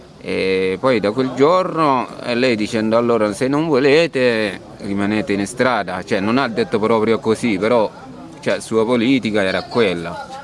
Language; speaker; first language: Italian; non-native, fluent; Arabic